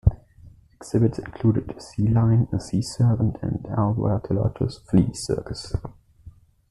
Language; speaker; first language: English; non-native, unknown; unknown